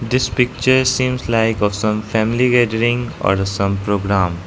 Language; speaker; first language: English; non-native, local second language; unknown